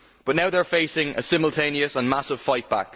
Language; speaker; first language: English; native; English